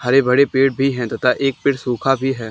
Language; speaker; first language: Hindi; native; Hindi